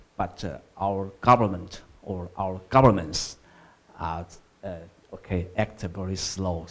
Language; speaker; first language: English; non-native, fluent; Chinese